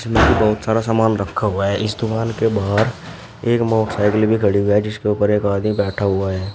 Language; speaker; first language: Hindi; native; Hindi